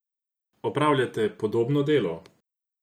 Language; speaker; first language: Slovenian; non-native, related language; Croatian